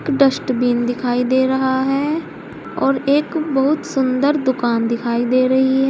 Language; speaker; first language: Hindi; native; Hindi